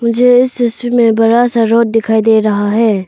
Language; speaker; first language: Hindi; early bilingual, other home language; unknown